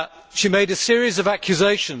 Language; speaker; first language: English; native; English